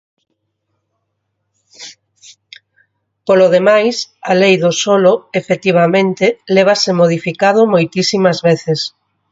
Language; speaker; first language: Galician; native; Galician